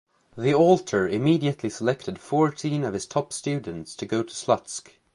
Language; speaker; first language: English; native; English